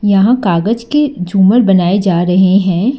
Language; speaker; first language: Hindi; non-native, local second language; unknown